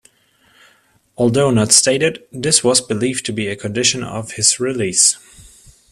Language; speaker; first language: English; non-native, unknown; German